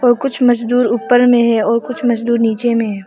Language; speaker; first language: Hindi; non-native, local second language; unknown